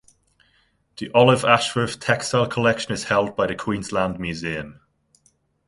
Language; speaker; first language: English; non-native, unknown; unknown